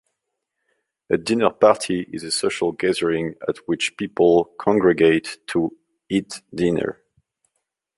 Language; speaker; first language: English; non-native, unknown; French